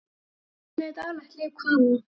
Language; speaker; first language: Icelandic; native; Icelandic